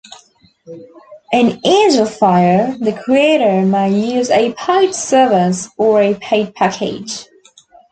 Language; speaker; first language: English; native; English